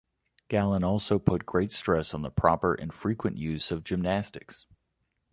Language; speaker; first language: English; native; English